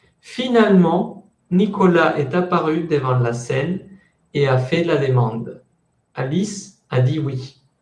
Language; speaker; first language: French; non-native, fluent; Spanish